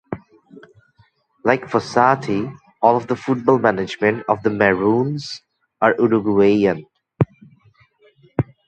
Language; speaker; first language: English; non-native, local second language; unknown